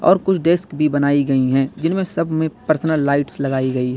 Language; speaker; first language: Hindi; native; Hindi